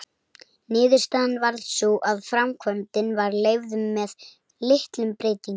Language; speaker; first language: Icelandic; native; Icelandic